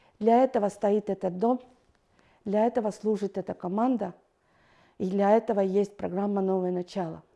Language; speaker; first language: Russian; non-native, fluent; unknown